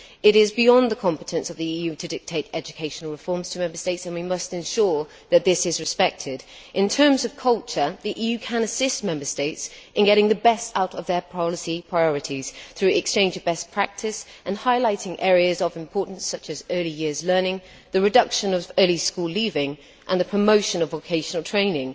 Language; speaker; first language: English; native; English